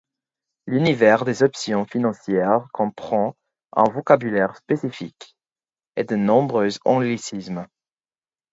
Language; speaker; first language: French; non-native, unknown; English